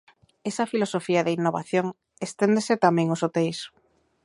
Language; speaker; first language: Galician; native; Galician